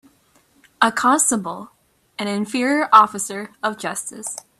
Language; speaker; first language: English; native; English